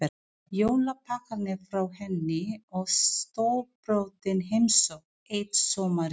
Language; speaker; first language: Icelandic; non-native, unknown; Filipino